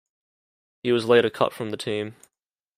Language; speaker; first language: English; native; English